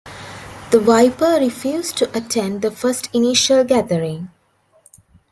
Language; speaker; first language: English; non-native, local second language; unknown